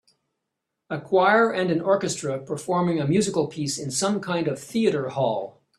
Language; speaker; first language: English; native; English